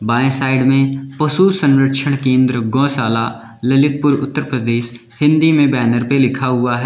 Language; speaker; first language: Hindi; native; Hindi